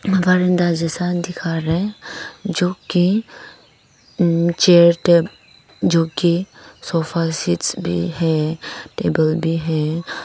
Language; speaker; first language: Hindi; non-native, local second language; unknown